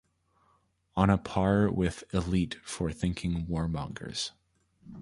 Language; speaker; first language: English; native; English